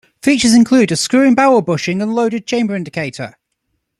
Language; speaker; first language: English; native; English